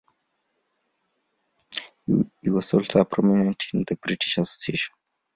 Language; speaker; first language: English; non-native, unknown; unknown